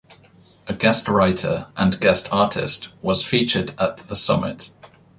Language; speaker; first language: English; native; English